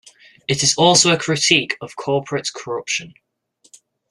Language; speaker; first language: English; native; English